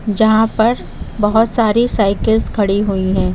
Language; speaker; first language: Hindi; native; Hindi